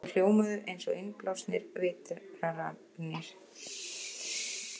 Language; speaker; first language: Icelandic; native; Icelandic